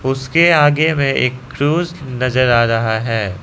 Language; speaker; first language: Hindi; non-native, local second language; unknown